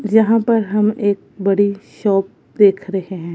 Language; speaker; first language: Hindi; non-native, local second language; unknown